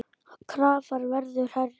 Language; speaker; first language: Icelandic; native; Icelandic